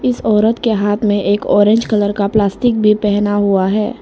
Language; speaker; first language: Hindi; non-native, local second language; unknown